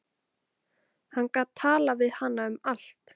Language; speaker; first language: Icelandic; native; Icelandic